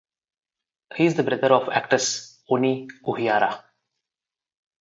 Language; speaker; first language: English; non-native, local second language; Telugu